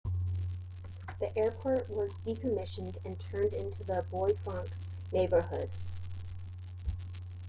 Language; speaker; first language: English; native; English